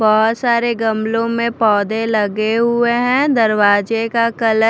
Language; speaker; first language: Hindi; non-native, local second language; Punjabi